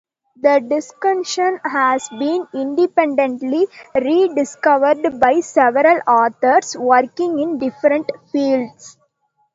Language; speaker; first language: English; non-native, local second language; Tamil